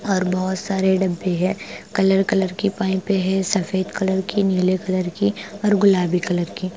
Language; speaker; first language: Hindi; non-native, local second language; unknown